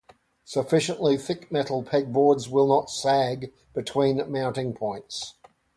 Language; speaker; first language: English; native; English